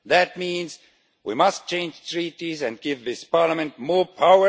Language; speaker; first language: English; non-native, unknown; Estonian